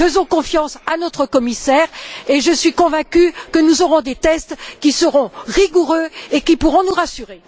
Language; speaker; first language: French; native; French